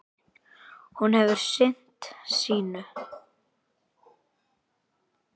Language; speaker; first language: Icelandic; native; Icelandic